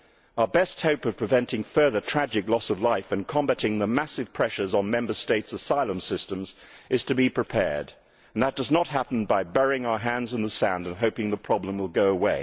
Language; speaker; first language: English; native; English